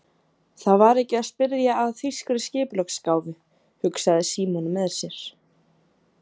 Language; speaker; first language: Icelandic; native; Icelandic